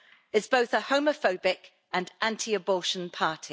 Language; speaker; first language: English; native; English